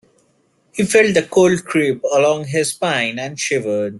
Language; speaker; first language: English; non-native, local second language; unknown